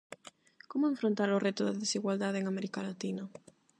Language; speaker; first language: Galician; non-native, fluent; Spanish